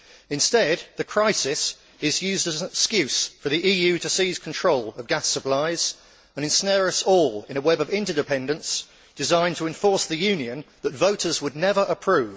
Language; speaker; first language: English; native; English